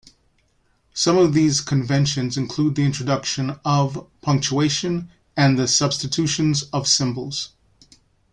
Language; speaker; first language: English; native; English